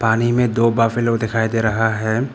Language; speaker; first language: Hindi; non-native, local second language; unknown